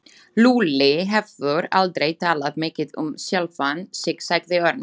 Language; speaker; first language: Icelandic; non-native, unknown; Slovak